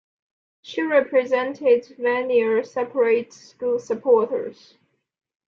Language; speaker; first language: English; non-native, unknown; Chinese